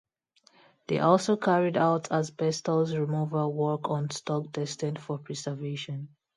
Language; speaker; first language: English; non-native, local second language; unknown